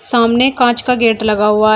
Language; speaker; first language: Hindi; native; Hindi